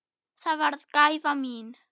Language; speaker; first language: Icelandic; non-native, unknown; German